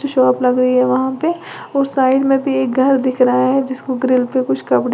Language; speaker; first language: Hindi; native; Hindi